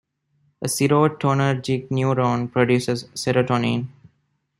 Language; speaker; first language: English; non-native, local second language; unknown